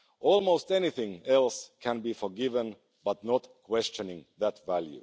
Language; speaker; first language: English; non-native, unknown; Finnish